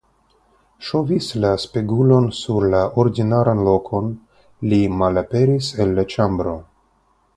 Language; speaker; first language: Esperanto; non-native, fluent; Russian